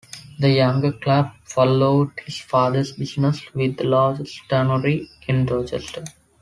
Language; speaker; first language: English; non-native, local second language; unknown